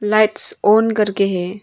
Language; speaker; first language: Hindi; non-native, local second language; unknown